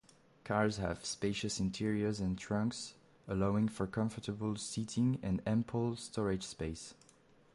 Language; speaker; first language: English; non-native, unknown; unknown